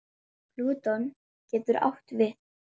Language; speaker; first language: Icelandic; native; Icelandic